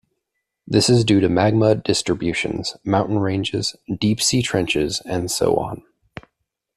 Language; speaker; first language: English; native; English